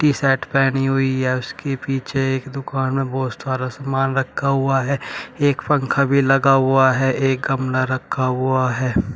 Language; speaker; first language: Hindi; native; Hindi